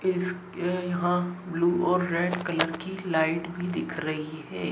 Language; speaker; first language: Hindi; native; Hindi